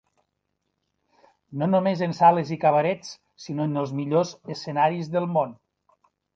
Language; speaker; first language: Catalan; native; Catalan